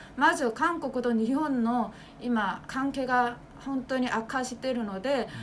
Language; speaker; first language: Japanese; non-native, fluent; Korean